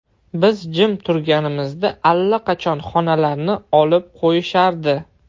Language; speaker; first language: Uzbek; non-native, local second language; Russian